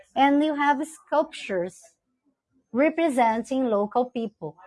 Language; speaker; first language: English; non-native, fluent; Portuguese